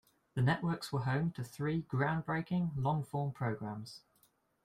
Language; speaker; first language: English; native; English